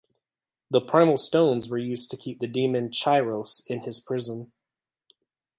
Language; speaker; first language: English; native; English